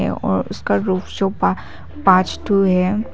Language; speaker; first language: Hindi; non-native, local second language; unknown